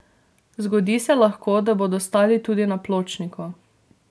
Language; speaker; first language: Slovenian; native; Slovenian